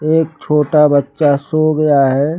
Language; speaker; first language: Hindi; native; Hindi